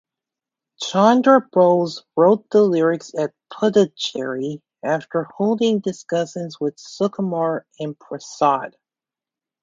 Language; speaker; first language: English; native; English